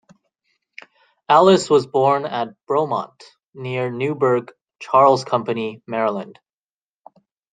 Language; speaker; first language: English; native; English